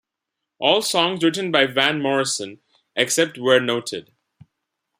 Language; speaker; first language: English; non-native, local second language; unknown